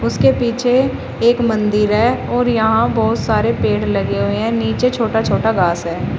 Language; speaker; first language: Hindi; native; Hindi